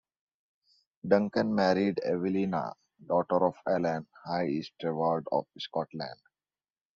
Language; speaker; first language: English; non-native, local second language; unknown